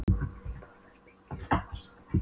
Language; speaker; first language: Icelandic; non-native, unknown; Polish